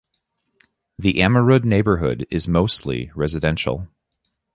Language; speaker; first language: English; native; English